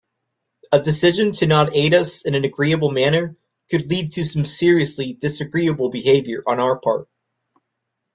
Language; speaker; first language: English; native; English